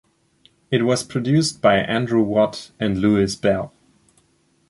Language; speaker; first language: English; non-native, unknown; German